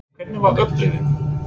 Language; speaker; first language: Icelandic; non-native, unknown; English